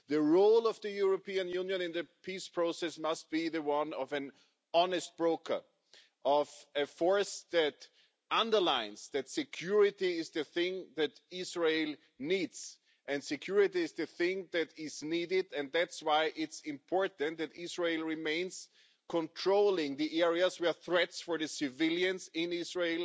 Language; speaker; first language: English; non-native, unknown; German